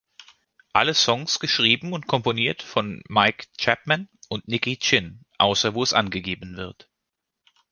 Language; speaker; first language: German; native; German